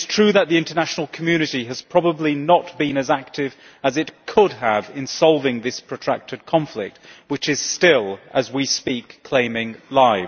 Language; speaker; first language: English; native; English